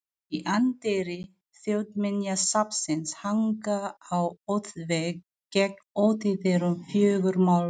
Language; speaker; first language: Icelandic; non-native, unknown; Filipino